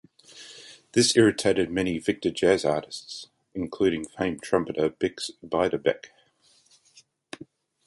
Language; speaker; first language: English; native; English